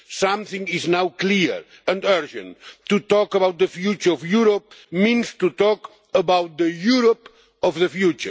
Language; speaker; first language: English; non-native, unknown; Catalan